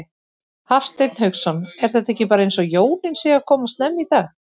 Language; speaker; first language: Icelandic; native; Icelandic